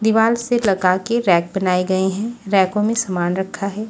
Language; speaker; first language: Hindi; non-native, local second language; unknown